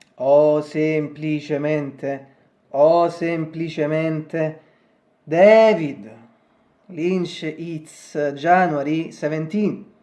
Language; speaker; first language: English; non-native, learner; Italian